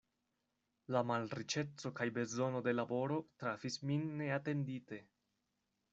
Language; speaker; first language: Esperanto; non-native, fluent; Spanish